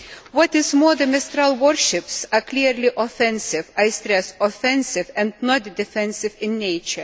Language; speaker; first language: English; non-native, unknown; Lithuanian